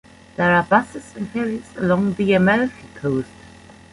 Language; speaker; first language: English; non-native, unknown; German